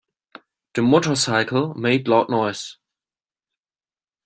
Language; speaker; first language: English; non-native, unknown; German